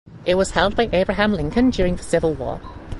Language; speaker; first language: English; native; English